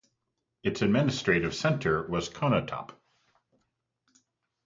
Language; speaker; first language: English; native; English